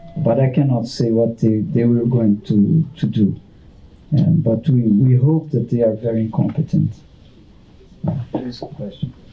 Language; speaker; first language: English; non-native, fluent; Portuguese